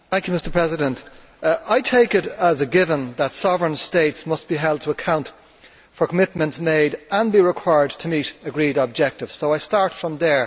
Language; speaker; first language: English; native; English